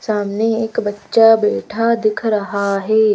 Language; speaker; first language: Hindi; native; Hindi